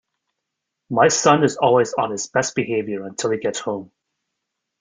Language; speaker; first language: English; native; English